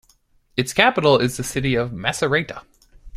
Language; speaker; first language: English; native; English